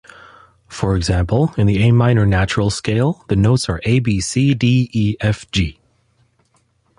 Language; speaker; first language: English; non-native, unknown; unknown